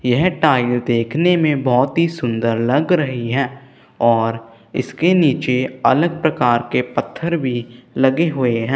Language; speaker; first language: Hindi; non-native, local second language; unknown